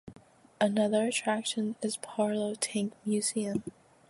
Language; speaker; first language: English; native; English